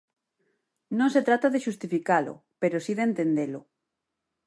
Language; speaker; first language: Galician; native; Galician